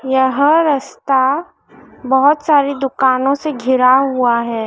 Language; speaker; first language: Hindi; native; Hindi